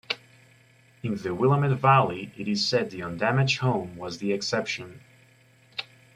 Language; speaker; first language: English; native; English